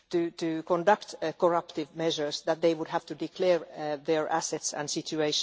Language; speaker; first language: English; non-native, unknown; Finnish